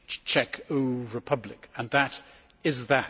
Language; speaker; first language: English; native; English